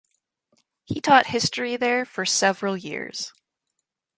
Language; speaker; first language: English; native; English